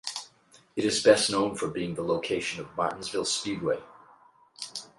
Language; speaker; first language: English; native; English